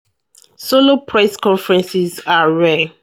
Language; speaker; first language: English; non-native, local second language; Yoruba